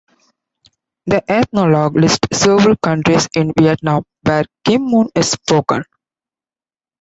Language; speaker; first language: English; non-native, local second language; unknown